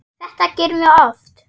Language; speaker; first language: Icelandic; non-native, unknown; German